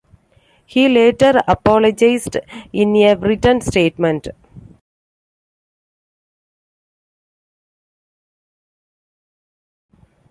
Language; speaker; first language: English; non-native, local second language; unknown